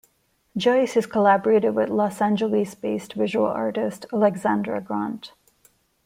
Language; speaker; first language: English; non-native, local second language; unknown